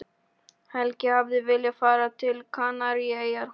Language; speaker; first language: Icelandic; non-native, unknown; Polish